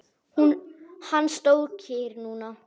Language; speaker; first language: Icelandic; native; Icelandic